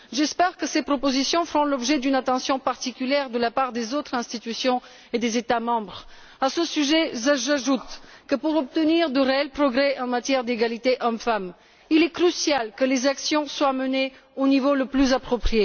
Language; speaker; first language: French; non-native, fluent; Bulgarian